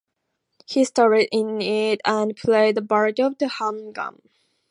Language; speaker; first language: English; native; English